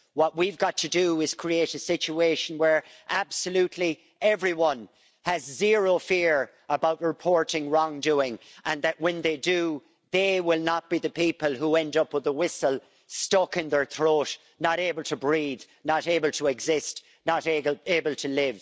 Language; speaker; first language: English; native; English